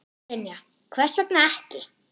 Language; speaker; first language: Icelandic; non-native, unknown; German